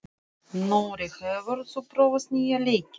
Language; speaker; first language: Icelandic; non-native, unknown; Russian